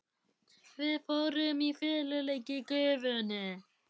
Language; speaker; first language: Icelandic; native; Icelandic